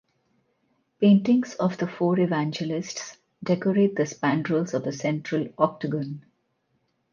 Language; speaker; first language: English; non-native, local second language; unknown